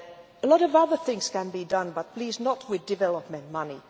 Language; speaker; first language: English; non-native, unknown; Finnish